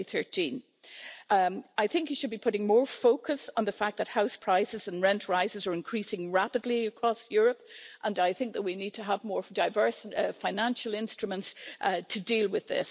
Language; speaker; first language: English; native; English